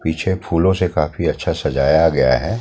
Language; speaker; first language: Hindi; native; Hindi